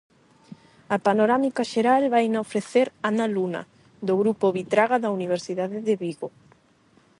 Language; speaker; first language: Galician; non-native, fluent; Spanish